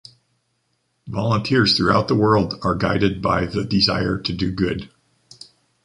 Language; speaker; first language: English; native; English